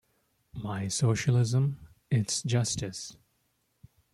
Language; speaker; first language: English; non-native, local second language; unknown